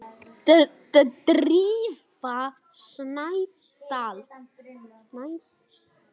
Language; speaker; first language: Icelandic; native; Icelandic